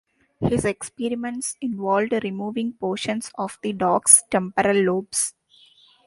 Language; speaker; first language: English; non-native, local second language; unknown